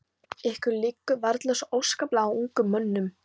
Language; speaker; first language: Icelandic; non-native, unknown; Polish